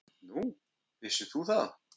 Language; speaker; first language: Icelandic; native; Icelandic